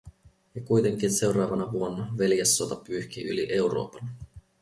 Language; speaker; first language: Finnish; native; Finnish